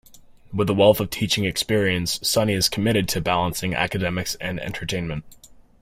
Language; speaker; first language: English; native; English